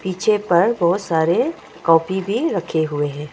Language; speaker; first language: Hindi; non-native, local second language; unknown